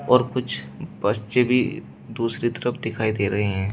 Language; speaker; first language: Hindi; native; Hindi